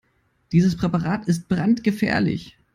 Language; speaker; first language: English; non-native, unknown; German